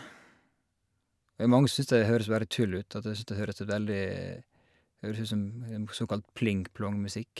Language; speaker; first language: Norwegian; native; Norwegian